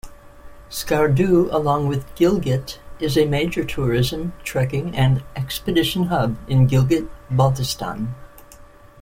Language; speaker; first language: English; native; English